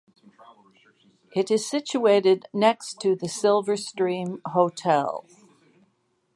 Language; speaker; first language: English; native; English